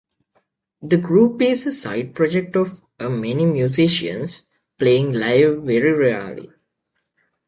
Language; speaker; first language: English; native; English